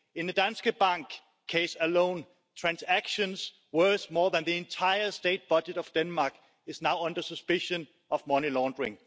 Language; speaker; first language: English; non-native, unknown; Danish